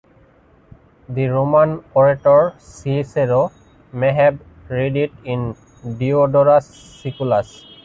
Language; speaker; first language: English; non-native, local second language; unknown